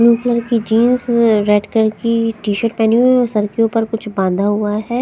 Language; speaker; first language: Hindi; non-native, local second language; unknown